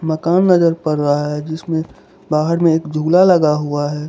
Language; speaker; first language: Hindi; non-native, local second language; Gujarati